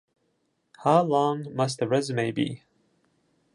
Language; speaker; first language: English; non-native, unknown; Japanese